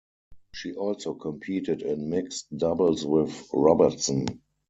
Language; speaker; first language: English; non-native, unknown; German